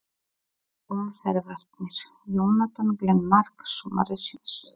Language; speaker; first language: Icelandic; non-native, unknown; Polish